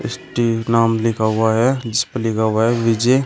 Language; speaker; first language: Hindi; native; Hindi